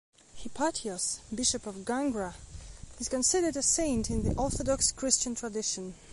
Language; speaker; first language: English; non-native, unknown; Belarusian